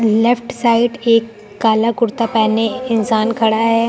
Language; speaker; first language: Hindi; native; Hindi